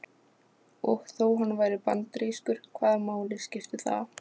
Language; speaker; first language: Icelandic; non-native, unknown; Polish